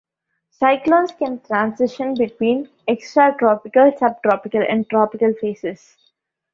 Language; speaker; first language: English; non-native, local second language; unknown